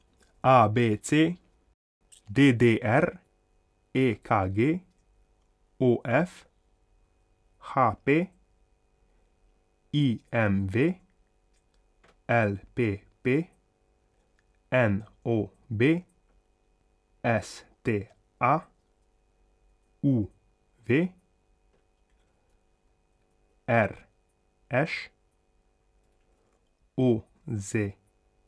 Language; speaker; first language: Slovenian; non-native, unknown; Hungarian